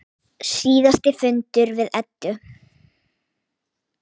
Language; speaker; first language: Icelandic; native; Icelandic